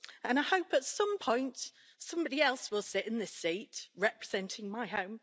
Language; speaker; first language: English; native; English